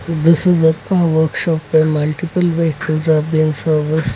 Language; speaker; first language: English; non-native, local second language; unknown